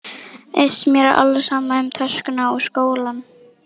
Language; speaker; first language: Icelandic; native; Icelandic